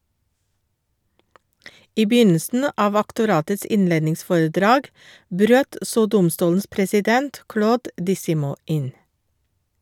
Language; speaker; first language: Norwegian; non-native, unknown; English